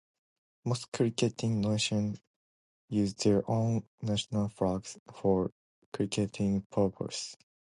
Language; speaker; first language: English; non-native, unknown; Japanese